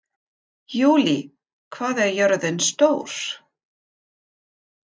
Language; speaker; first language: Icelandic; non-native, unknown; German